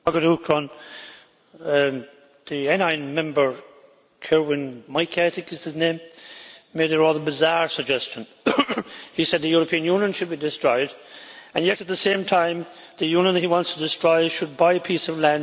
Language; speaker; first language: English; native; English